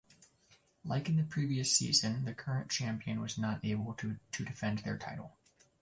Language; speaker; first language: English; native; English